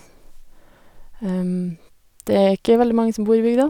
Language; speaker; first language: Norwegian; native; Norwegian